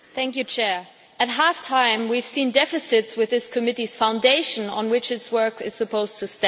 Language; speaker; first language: English; non-native, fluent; German